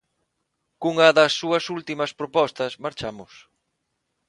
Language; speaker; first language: Galician; non-native, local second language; Spanish